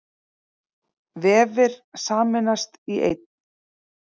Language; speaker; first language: Icelandic; native; Icelandic